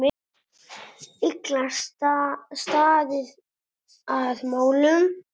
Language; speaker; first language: Icelandic; non-native, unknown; Italian